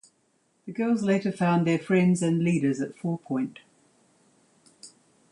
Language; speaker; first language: English; native; English